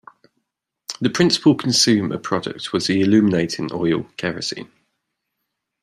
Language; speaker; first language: English; native; English